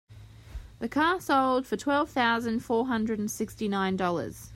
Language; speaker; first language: English; native; English